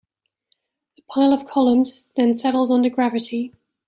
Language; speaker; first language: English; non-native, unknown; Dutch